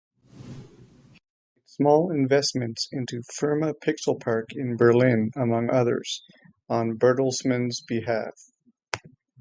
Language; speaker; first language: English; native; English